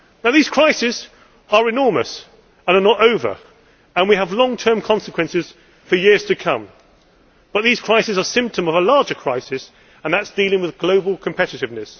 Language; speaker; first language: English; native; English